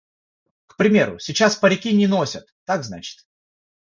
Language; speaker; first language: Russian; non-native, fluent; Georgian